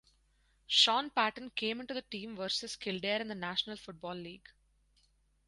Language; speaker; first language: English; non-native, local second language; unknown